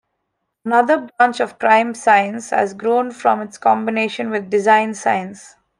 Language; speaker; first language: English; non-native, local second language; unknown